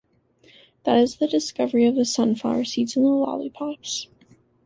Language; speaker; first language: English; native; English